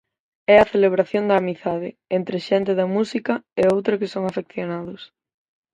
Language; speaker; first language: Galician; native; Galician